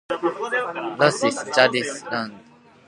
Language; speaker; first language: English; non-native, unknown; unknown